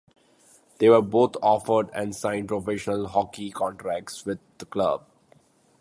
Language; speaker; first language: English; non-native, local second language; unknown